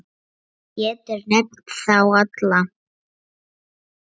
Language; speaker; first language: Icelandic; non-native, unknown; Lithuanian